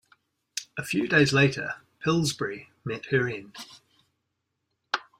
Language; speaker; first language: English; native; English